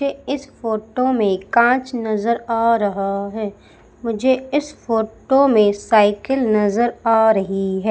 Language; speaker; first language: Hindi; native; Hindi